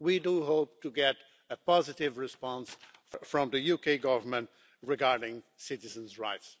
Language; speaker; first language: English; non-native, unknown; Portuguese